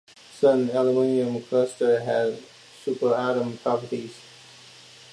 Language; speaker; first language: English; non-native, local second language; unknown